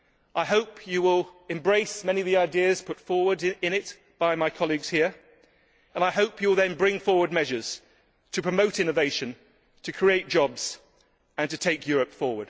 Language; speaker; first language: English; native; English